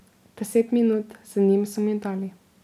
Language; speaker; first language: Slovenian; native; Slovenian